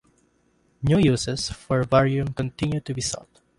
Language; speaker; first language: English; non-native, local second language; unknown